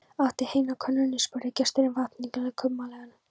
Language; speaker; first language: Icelandic; non-native, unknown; Polish